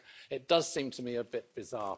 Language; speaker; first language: English; native; English